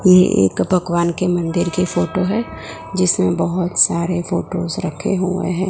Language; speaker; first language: Hindi; non-native, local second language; Gujarati